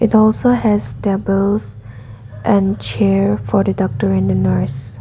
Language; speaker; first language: English; non-native, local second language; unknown